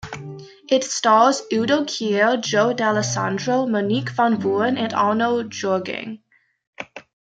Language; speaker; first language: English; native; English